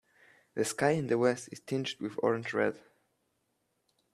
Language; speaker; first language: English; native; English